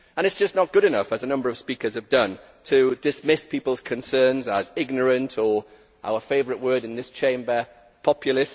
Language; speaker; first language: English; native; English